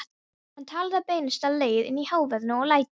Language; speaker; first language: Icelandic; non-native, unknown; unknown